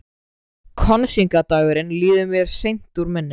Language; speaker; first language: Icelandic; native; Icelandic